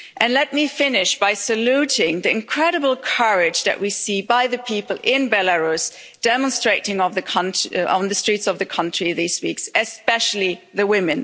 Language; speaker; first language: English; non-native, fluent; German